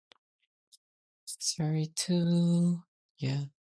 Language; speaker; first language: English; non-native, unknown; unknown